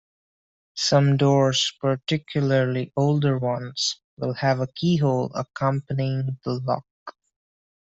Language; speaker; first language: English; non-native, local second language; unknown